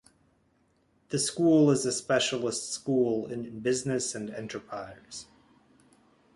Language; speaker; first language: English; native; English